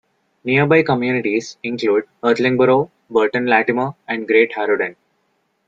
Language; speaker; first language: English; non-native, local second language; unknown